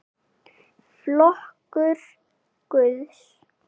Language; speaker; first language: Icelandic; native; Icelandic